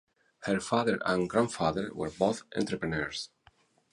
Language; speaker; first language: English; non-native, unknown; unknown